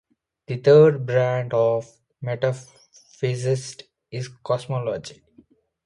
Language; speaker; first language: English; non-native, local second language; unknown